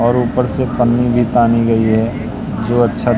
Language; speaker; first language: Hindi; native; Hindi